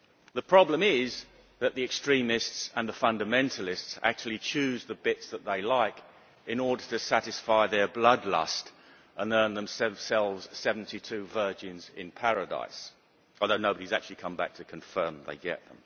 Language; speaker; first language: English; native; English